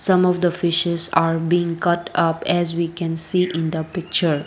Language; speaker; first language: English; non-native, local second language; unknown